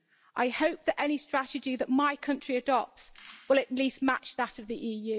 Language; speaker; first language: English; native; English